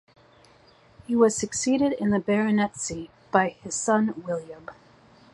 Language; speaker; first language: English; native; English